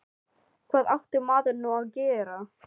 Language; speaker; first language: Icelandic; non-native, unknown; Filipino